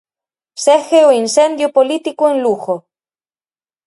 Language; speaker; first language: Galician; native; Galician